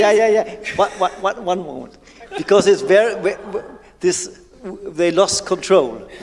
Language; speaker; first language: English; non-native, learner; German